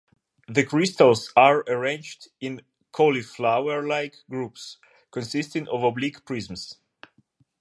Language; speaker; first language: English; non-native, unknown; Ukrainian